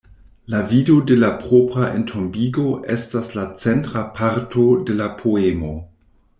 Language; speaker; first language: Esperanto; non-native, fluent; German